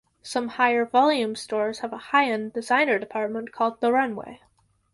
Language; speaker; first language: English; native; English